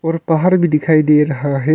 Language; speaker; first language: Hindi; non-native, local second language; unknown